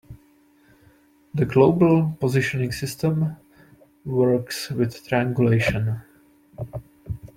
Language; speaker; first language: English; non-native, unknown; Czech